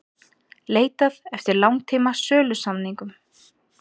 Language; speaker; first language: Icelandic; native; Icelandic